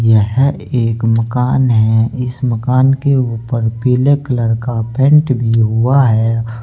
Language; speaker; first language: Hindi; native; Hindi